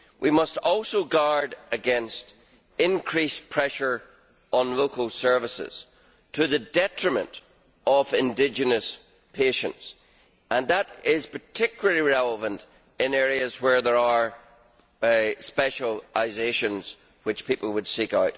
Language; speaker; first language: English; native; English